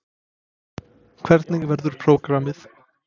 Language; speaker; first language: Icelandic; non-native, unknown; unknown